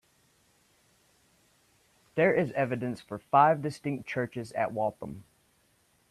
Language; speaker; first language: English; native; English